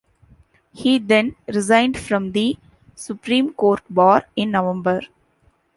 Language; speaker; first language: English; non-native, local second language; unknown